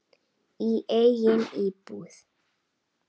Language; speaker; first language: Icelandic; native; Icelandic